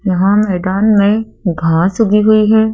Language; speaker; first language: Hindi; native; Hindi